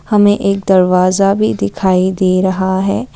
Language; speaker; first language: Hindi; non-native, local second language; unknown